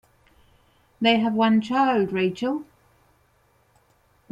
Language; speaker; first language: English; non-native, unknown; Spanish